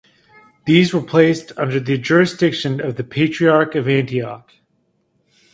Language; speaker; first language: English; native; English